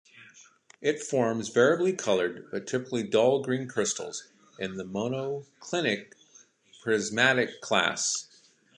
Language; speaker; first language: English; native; English